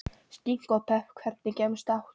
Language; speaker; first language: Icelandic; non-native, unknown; Polish